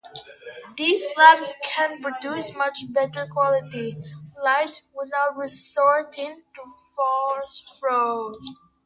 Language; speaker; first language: English; native; English